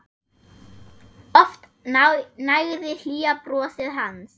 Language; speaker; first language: Icelandic; non-native, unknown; German